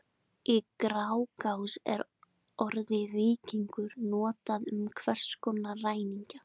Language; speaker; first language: Icelandic; native; Icelandic